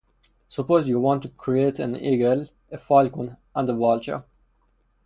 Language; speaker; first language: English; non-native, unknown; Persian